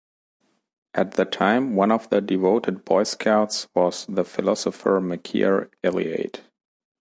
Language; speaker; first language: English; non-native, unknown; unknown